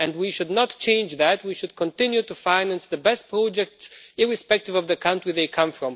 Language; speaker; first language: English; non-native, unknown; Romanian